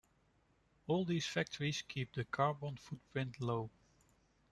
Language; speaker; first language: English; non-native, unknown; Dutch